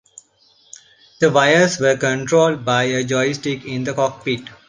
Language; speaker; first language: English; non-native, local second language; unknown